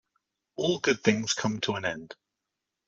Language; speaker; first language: English; native; English